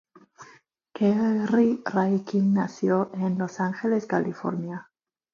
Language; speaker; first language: Spanish; non-native, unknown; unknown